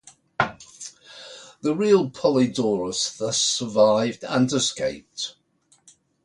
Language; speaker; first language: English; native; English